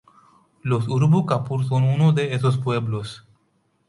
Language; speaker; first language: Spanish; non-native, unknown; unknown